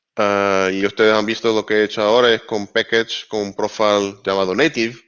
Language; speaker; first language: Spanish; native; Spanish